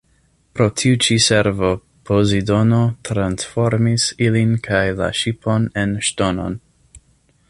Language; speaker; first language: Esperanto; non-native, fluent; English